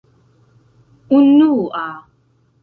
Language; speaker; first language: Esperanto; non-native, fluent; Central Kurdish